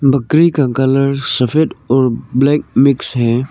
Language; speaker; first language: Hindi; non-native, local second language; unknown